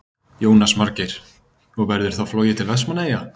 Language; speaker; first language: Icelandic; native; Icelandic